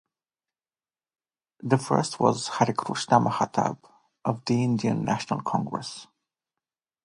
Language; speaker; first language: English; non-native, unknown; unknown